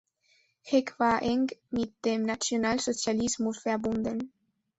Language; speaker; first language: German; non-native, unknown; Spanish